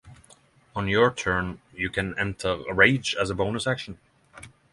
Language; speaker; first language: English; non-native, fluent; Norwegian